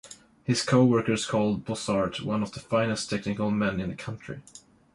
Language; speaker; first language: English; non-native, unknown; Swedish